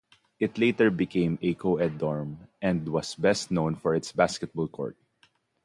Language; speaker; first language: English; non-native, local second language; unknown